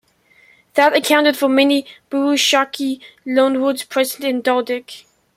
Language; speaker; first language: English; native; English